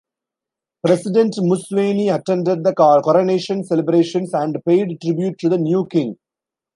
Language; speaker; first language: English; non-native, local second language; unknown